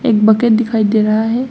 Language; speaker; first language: Hindi; non-native, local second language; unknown